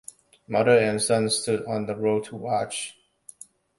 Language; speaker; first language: English; non-native, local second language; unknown